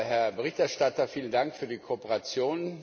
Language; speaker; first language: German; non-native, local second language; Luxembourgish